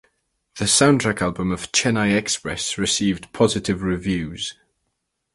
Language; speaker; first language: English; native; English